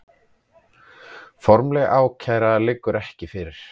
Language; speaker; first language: Icelandic; native; Icelandic